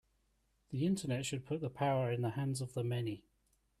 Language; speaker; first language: English; native; English